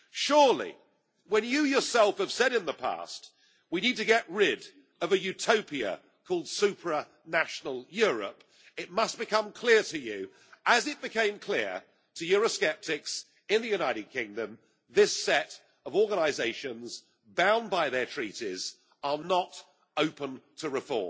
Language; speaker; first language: English; native; English